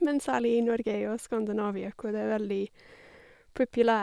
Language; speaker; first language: Norwegian; non-native, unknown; English